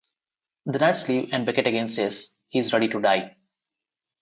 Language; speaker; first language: English; non-native, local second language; Telugu